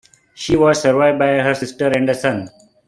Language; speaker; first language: English; non-native, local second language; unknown